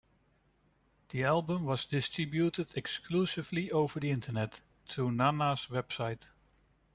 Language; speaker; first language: English; non-native, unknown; Dutch